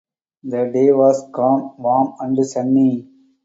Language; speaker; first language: English; non-native, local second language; Tamil